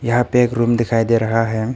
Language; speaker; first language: Hindi; non-native, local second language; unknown